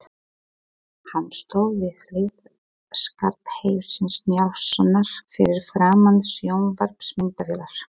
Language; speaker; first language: Icelandic; non-native, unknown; Polish